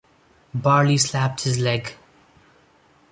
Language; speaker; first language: English; non-native, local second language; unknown